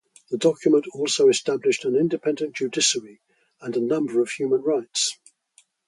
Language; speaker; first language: English; native; English